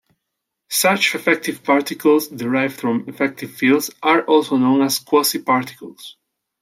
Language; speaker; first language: English; non-native, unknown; Spanish